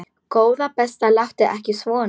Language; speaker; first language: Icelandic; non-native, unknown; Polish